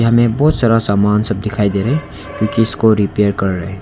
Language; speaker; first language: Hindi; non-native, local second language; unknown